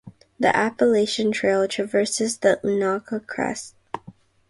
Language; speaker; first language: English; non-native, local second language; Filipino